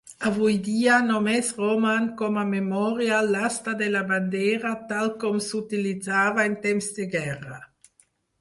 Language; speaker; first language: Catalan; non-native, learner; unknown